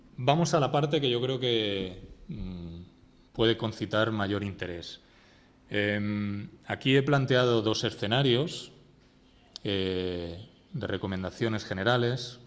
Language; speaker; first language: Spanish; native; Spanish